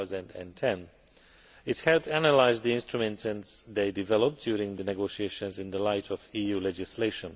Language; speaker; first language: English; non-native, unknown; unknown